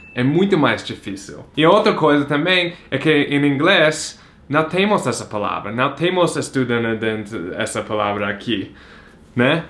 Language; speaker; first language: Portuguese; non-native, fluent; English